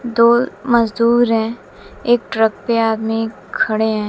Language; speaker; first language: Hindi; native; Hindi